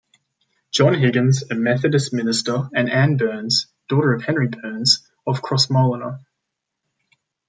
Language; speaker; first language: English; native; English